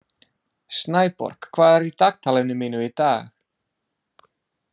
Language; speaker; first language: Icelandic; non-native, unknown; English